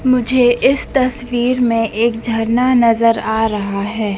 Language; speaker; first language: Hindi; native; Hindi